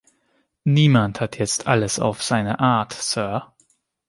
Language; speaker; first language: German; non-native, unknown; Hungarian